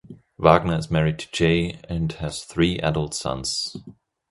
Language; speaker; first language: English; non-native, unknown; German